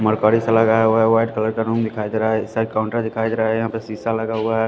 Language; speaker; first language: Hindi; non-native, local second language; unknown